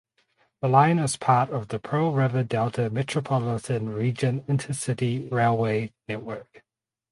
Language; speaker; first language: English; native; English